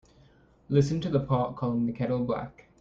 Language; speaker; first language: English; native; English